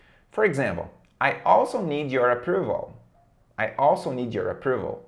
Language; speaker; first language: English; non-native, fluent; Portuguese